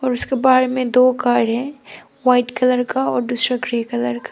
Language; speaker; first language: Hindi; non-native, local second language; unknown